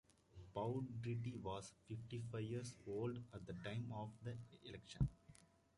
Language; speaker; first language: English; native; English